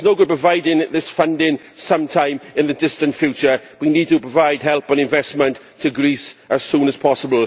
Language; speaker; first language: English; native; English